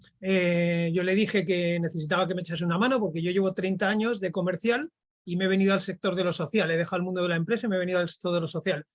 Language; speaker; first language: Spanish; native; Spanish